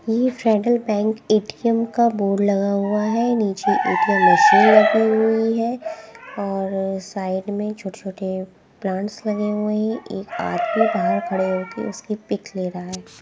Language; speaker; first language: Hindi; native; Hindi